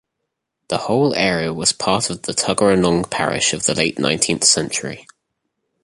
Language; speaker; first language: English; native; English